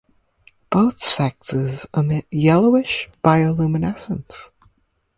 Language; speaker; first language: English; native; English